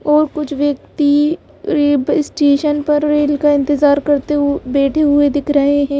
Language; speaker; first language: Hindi; native; Hindi